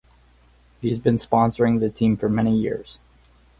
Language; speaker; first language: English; native; English